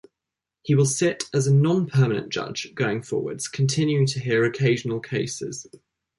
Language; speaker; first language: English; native; English